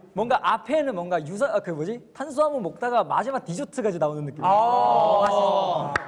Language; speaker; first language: Korean; non-native, fluent; Chinese